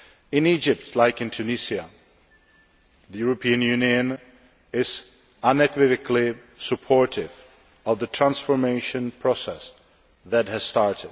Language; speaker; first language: English; non-native, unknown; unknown